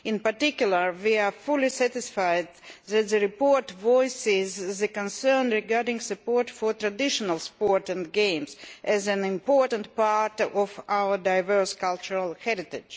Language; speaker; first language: English; non-native, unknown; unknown